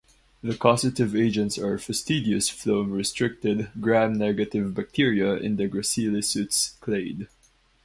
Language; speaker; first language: English; non-native, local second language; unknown